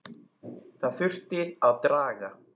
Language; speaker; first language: Icelandic; native; Icelandic